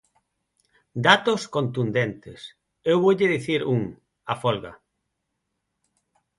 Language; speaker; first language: Galician; non-native, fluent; Spanish